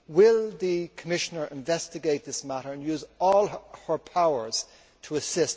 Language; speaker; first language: English; native; English